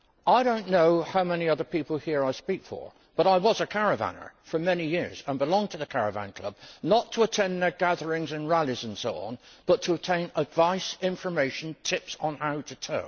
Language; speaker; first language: English; native; English